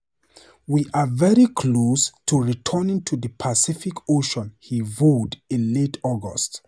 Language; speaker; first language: English; non-native, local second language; Hausa